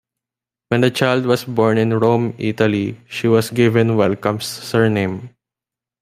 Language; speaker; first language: English; non-native, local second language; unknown